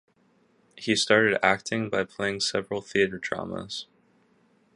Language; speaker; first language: English; native; English